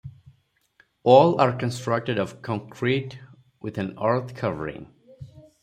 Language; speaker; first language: English; non-native, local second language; Odia